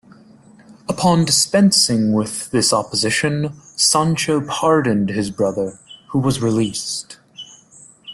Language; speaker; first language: English; native; English